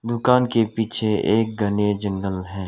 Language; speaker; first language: Hindi; non-native, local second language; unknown